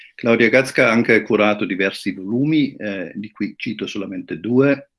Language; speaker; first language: Italian; native; Italian